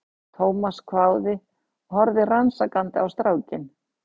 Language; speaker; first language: Icelandic; native; Icelandic